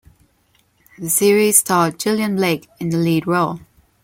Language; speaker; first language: English; non-native, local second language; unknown